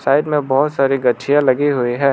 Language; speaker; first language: Hindi; non-native, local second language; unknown